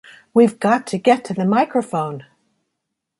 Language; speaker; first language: English; native; English